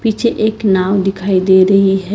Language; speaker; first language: Hindi; non-native, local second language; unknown